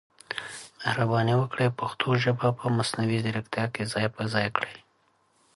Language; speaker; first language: English; native; English